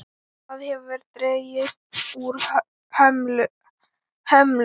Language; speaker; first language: Icelandic; non-native, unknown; Thai